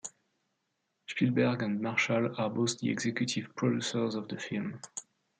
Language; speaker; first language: English; non-native, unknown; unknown